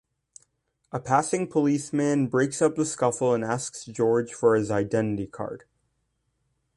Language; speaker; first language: English; native; English